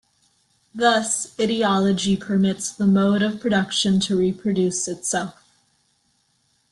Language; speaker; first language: English; native; English